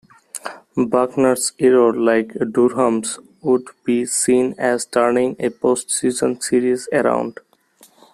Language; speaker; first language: English; non-native, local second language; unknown